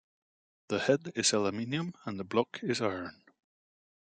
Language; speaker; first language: English; native; English